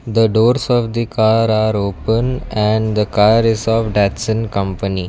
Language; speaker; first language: English; non-native, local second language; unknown